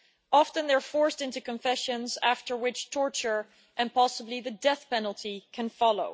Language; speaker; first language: English; non-native, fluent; Dutch